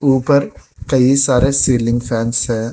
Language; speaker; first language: Hindi; non-native, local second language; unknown